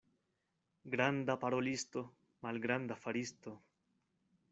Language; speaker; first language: Esperanto; non-native, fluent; Spanish